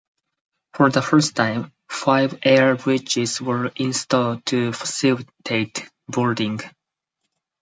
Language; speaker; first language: English; non-native, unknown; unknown